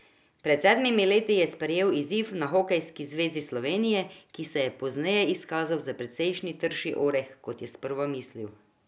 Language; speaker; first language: Slovenian; non-native, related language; Croatian